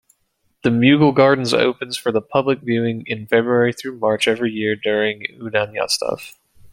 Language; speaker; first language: English; native; English